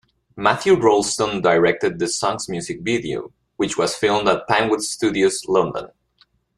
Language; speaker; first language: English; non-native, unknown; Spanish